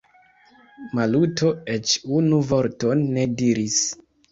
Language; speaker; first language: Esperanto; non-native, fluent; Kinyarwanda